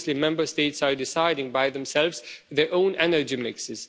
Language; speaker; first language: English; non-native, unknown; Romanian